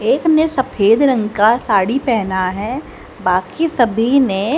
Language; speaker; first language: Hindi; native; Hindi